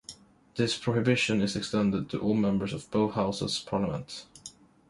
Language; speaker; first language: English; non-native, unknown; Swedish